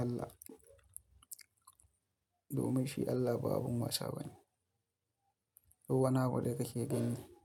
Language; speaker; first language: Hausa; native; Hausa